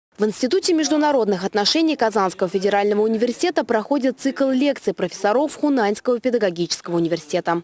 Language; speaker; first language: Russian; native; Russian